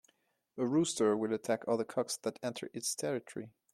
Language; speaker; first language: English; non-native, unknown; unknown